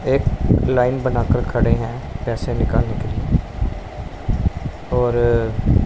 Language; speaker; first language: Hindi; non-native, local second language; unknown